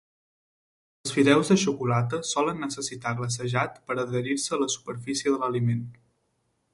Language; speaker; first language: Catalan; native; Catalan